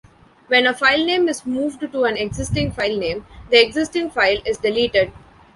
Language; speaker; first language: English; non-native, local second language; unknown